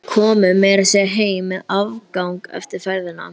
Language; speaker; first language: Icelandic; native; Icelandic